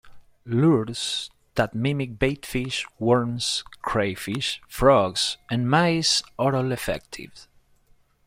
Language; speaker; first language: English; non-native, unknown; Spanish